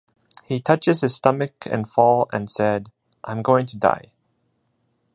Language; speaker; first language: English; non-native, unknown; Japanese